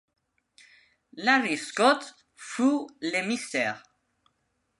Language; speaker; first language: French; non-native, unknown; Spanish